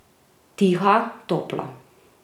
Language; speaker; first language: Slovenian; native; Slovenian